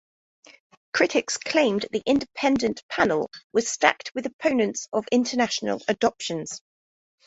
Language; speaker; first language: English; native; English